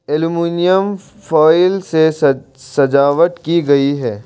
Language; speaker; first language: Hindi; non-native, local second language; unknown